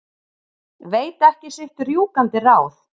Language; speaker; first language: Icelandic; native; Icelandic